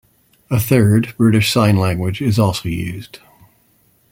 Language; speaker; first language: English; native; English